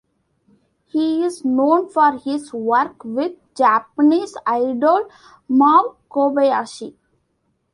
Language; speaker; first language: English; non-native, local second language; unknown